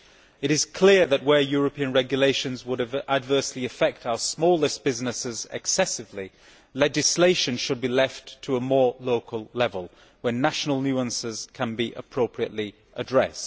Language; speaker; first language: English; native; English